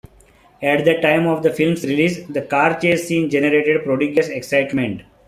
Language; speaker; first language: English; non-native, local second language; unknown